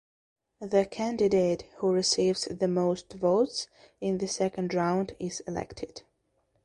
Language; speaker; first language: English; non-native, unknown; Belarusian